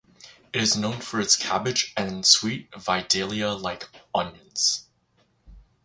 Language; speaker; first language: English; native; English